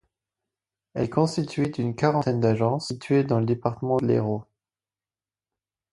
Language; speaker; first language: French; non-native, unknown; German